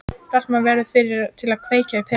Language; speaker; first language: Icelandic; native; Icelandic